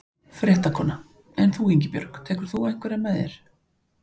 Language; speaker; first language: Icelandic; native; Icelandic